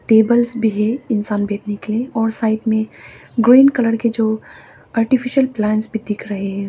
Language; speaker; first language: Hindi; early bilingual, other home language; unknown